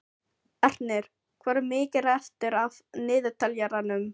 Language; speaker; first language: Icelandic; non-native, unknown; Filipino